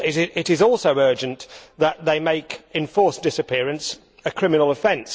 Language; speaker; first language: English; native; English